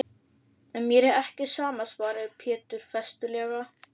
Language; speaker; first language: Icelandic; native; Icelandic